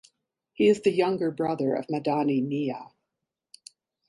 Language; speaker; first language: English; native; English